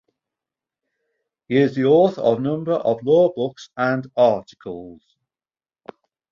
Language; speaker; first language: English; native; English